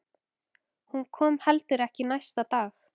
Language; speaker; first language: Icelandic; native; Icelandic